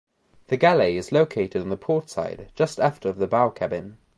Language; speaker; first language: English; native; English